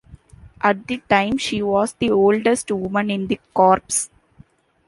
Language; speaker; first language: English; non-native, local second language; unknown